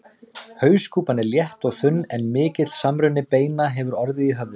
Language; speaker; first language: Icelandic; native; Icelandic